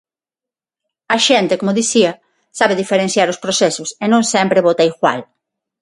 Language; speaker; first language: Galician; non-native, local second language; Spanish